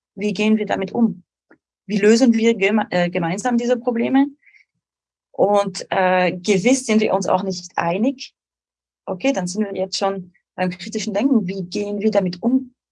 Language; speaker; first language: German; non-native, fluent; French